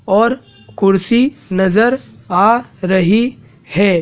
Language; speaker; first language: Hindi; native; Hindi